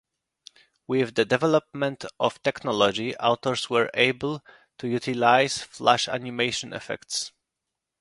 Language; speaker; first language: English; non-native, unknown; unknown